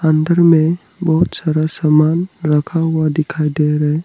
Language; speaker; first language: Hindi; non-native, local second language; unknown